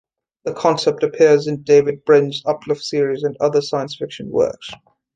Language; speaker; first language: English; native; English